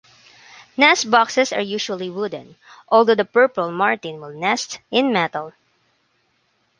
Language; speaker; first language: English; non-native, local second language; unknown